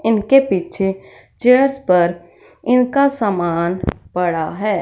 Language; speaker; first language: Hindi; non-native, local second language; Punjabi